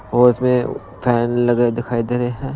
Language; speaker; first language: Hindi; non-native, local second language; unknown